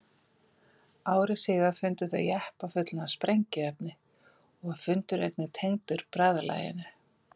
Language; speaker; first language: Icelandic; native; Icelandic